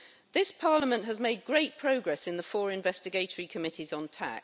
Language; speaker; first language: English; native; English